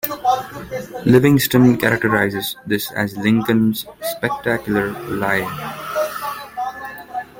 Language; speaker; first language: English; non-native, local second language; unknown